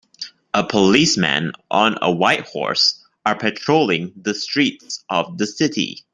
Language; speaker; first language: English; non-native, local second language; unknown